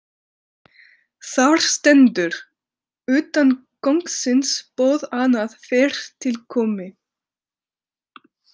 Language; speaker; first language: Icelandic; non-native, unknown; French